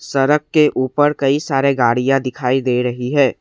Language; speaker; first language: Hindi; non-native, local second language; Assamese